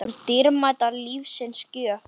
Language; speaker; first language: Icelandic; native; Icelandic